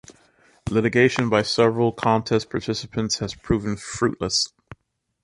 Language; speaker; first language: English; native; English